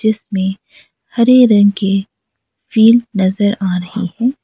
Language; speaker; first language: Hindi; non-native, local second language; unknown